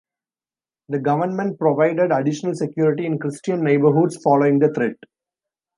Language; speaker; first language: English; non-native, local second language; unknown